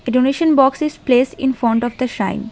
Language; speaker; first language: English; non-native, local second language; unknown